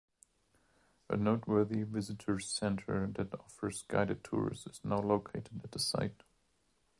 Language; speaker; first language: English; non-native, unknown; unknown